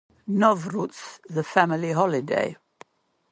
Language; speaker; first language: English; non-native, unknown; German